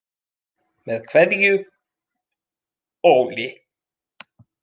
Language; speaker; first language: Icelandic; native; Icelandic